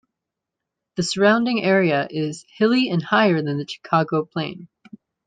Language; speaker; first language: English; native; English